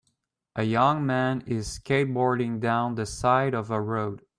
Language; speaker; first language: English; native; English